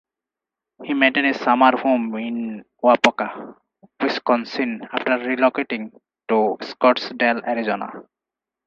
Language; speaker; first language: English; non-native, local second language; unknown